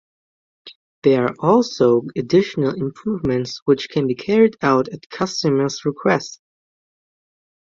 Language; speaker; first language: English; non-native, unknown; German